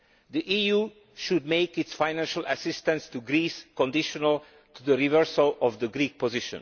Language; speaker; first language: English; non-native, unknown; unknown